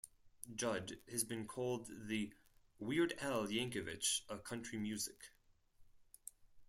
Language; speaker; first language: English; non-native, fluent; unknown